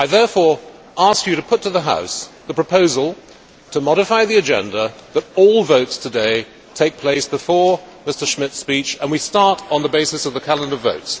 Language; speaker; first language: English; native; English